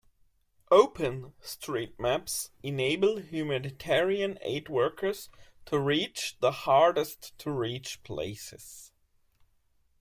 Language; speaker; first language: English; non-native, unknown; German